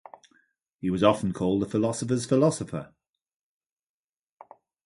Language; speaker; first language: English; native; English